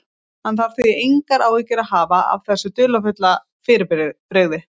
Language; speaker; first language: Icelandic; native; Icelandic